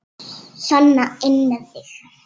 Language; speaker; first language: Icelandic; native; Icelandic